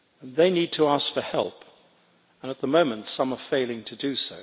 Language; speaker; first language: English; native; English